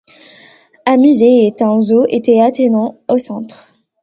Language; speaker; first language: French; non-native, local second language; Arabic